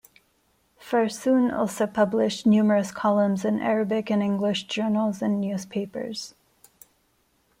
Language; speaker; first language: English; non-native, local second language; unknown